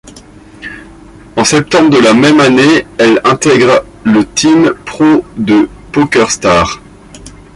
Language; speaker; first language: French; native; French